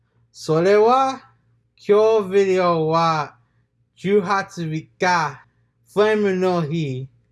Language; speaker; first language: Japanese; non-native, learner; English